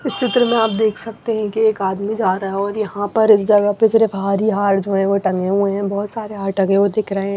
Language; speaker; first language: Hindi; non-native, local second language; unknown